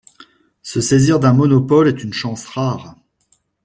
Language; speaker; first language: French; non-native, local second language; Malagasy